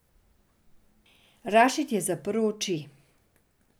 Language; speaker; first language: Slovenian; non-native, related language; Serbian